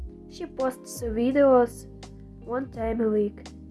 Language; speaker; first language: English; non-native, learner; Russian